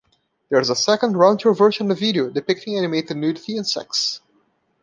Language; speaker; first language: English; non-native, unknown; Portuguese